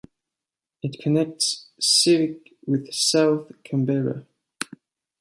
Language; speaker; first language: English; non-native, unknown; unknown